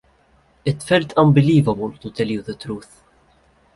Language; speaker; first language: English; native; English